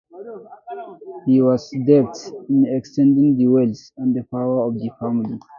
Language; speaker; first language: English; native; English